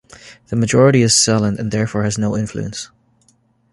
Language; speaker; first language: English; native; English